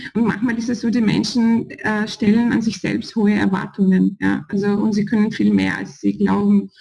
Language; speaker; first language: German; non-native, fluent; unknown